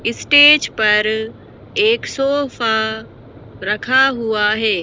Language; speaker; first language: Hindi; native; Hindi